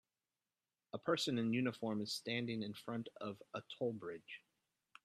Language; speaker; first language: English; native; English